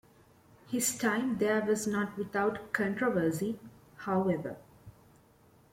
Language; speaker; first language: English; non-native, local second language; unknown